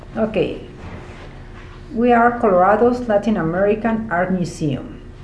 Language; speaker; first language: English; non-native, learner; Spanish